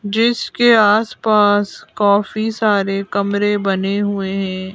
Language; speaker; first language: Hindi; native; Hindi